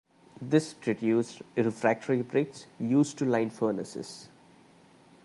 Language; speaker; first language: English; non-native, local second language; Malayalam